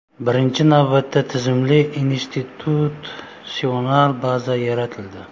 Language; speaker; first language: Uzbek; native; Uzbek